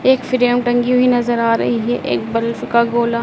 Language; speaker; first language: Hindi; native; Hindi